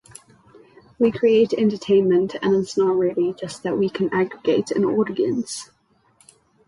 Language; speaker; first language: English; native; English